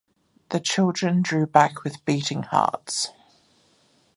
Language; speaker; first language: English; native; English